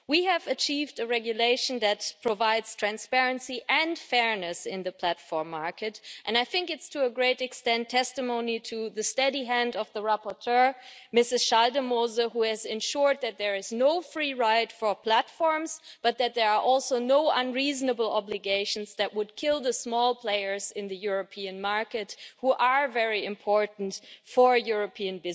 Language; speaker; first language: English; non-native, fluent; German